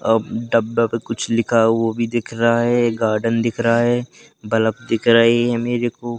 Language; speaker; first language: Hindi; native; Hindi